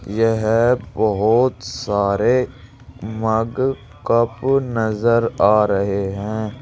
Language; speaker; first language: Hindi; native; Hindi